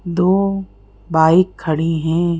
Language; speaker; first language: Hindi; native; Hindi